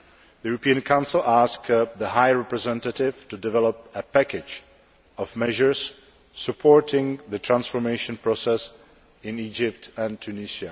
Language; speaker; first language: English; non-native, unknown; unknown